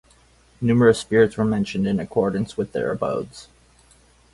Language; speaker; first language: English; native; English